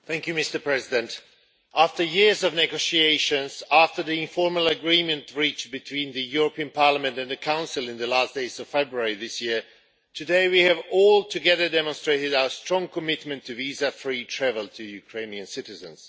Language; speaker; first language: English; non-native, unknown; Swedish